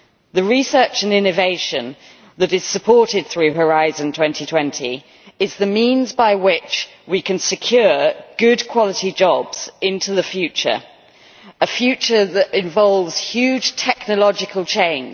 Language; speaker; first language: English; native; English